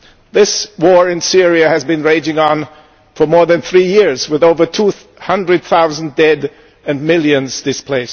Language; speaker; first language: English; non-native, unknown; German